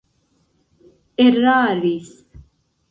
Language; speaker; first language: Esperanto; non-native, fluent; Central Kurdish